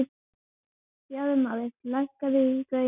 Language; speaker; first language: Icelandic; native; Icelandic